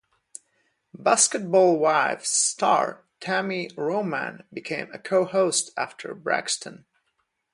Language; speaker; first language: English; non-native, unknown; Polish